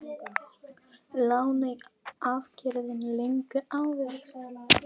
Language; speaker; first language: Icelandic; non-native, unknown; Polish